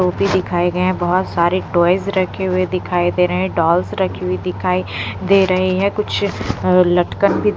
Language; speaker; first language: Hindi; non-native, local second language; Punjabi